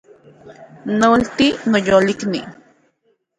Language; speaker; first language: Central Puebla Nahuatl; native; Central Puebla Nahuatl